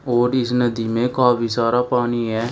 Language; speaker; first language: Hindi; native; Hindi